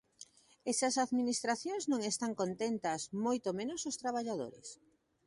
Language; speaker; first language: Galician; native; Galician